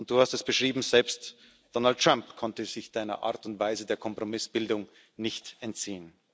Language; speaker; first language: German; native; German